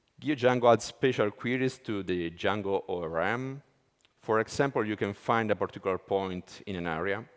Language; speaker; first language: English; non-native, fluent; Italian